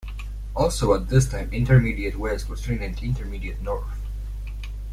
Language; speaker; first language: English; non-native, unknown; Polish